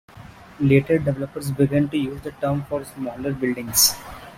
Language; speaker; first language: English; non-native, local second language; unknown